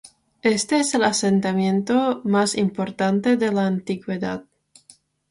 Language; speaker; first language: Spanish; non-native, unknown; Czech